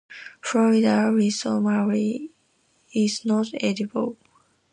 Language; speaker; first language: English; non-native, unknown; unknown